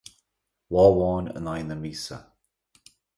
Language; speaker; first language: Irish; native; Irish